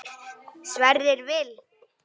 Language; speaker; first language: Icelandic; native; Icelandic